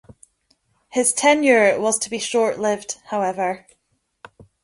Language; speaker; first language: English; native; English